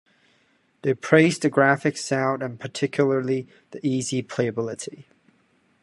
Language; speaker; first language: English; non-native, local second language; Cantonese